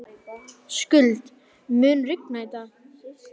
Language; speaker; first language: Icelandic; native; Icelandic